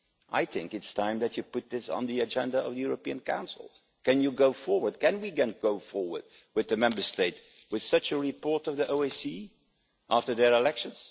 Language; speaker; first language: English; non-native, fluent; Dutch